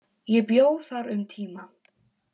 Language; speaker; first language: Icelandic; non-native, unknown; Polish